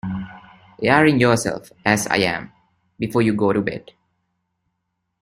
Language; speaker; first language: English; non-native, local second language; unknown